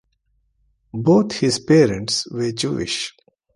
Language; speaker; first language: English; non-native, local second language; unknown